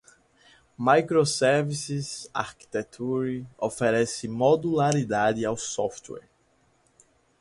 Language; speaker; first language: Portuguese; native; Portuguese